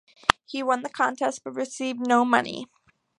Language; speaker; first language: English; native; English